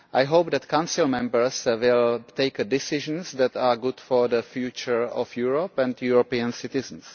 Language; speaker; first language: English; non-native, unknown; Czech